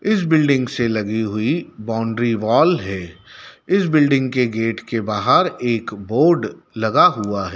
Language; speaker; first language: Hindi; native; Hindi